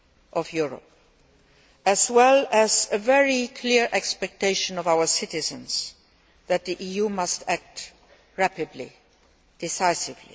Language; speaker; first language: English; non-native, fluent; Luxembourgish